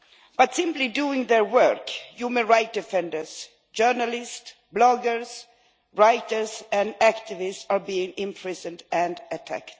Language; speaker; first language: English; non-native, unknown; Swedish